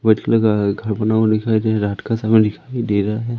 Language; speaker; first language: Hindi; native; Hindi